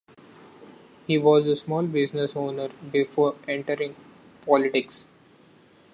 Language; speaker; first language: English; non-native, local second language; Marathi